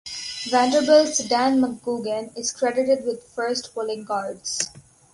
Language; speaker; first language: English; non-native, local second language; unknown